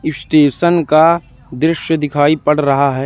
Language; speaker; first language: Hindi; native; Hindi